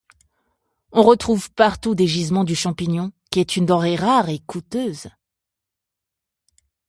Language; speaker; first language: French; native; French